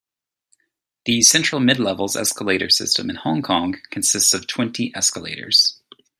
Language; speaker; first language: English; native; English